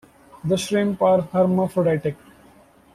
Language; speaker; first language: English; non-native, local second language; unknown